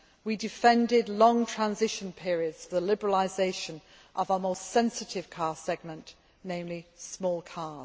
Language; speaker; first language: English; non-native, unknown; Greek